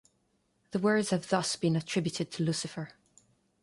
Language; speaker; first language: English; non-native, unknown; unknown